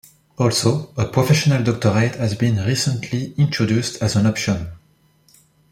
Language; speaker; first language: English; non-native, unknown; French